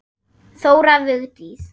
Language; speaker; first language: Icelandic; non-native, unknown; German